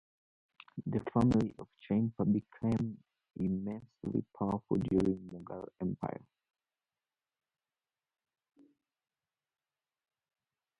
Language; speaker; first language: English; native; English